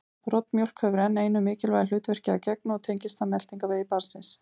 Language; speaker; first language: Icelandic; native; Icelandic